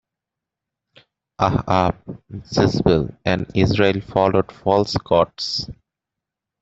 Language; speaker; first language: English; native; English